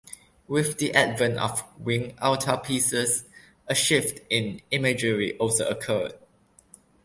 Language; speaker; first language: English; non-native, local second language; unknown